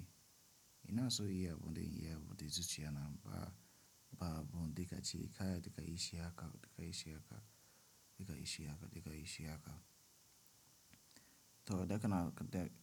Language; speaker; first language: Hausa; non-native, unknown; Tiv